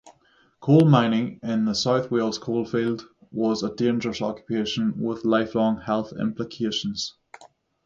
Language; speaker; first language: English; native; English